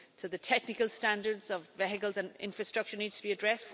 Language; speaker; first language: English; native; English